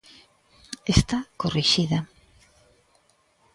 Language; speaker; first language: Galician; native; Galician